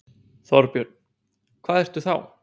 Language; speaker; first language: Icelandic; native; Icelandic